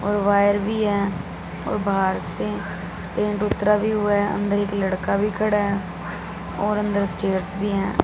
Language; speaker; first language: Hindi; non-native, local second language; Punjabi